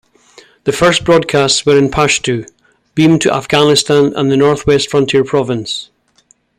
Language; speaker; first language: English; native; English